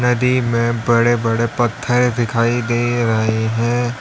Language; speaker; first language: Hindi; native; Hindi